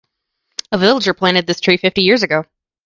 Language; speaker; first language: English; native; English